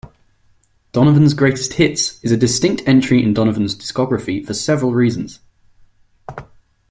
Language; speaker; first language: English; non-native, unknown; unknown